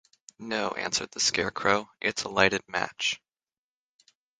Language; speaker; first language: English; native; English